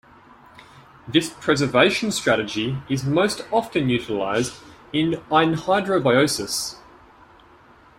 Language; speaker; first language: English; native; English